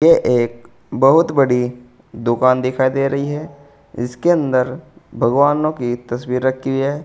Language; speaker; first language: Hindi; native; Hindi